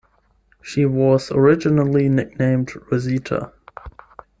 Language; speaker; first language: English; non-native, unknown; German